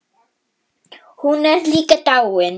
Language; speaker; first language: Icelandic; non-native, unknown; German